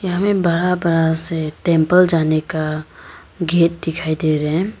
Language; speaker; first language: Hindi; non-native, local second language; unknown